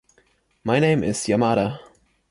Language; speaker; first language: English; non-native, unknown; German